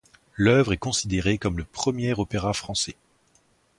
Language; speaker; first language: French; native; French